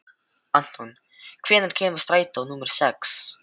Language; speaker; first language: Icelandic; non-native, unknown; Filipino